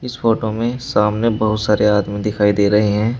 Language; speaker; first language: Hindi; native; Hindi